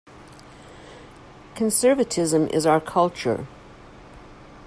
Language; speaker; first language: English; native; English